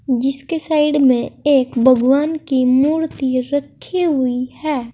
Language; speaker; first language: Hindi; native; Hindi